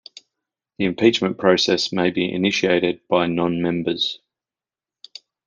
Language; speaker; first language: English; native; English